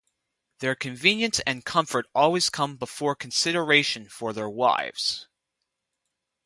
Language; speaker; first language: English; native; English